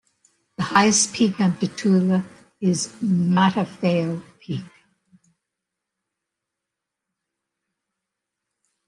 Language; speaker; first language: English; native; English